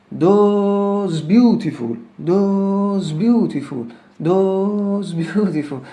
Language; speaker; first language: English; non-native, learner; Italian